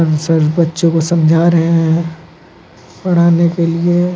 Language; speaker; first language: Hindi; native; Hindi